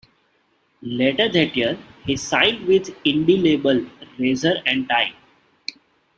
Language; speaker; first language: English; non-native, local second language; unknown